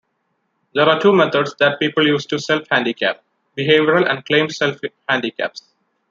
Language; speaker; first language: English; non-native, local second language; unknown